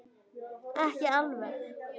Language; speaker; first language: Icelandic; native; Icelandic